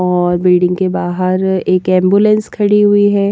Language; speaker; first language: Hindi; native; Hindi